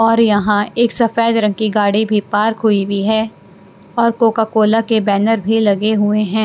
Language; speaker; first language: Hindi; non-native, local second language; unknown